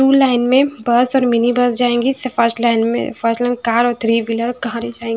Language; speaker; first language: Hindi; non-native, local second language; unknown